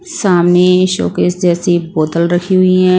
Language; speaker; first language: Hindi; non-native, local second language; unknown